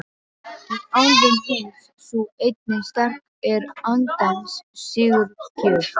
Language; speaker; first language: Icelandic; non-native, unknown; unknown